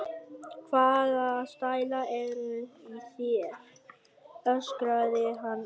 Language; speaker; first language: Icelandic; non-native, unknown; Vietnamese